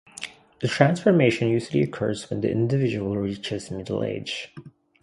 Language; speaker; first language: English; non-native, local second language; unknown